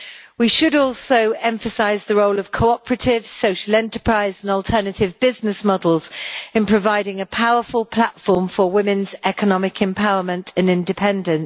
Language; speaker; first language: English; native; English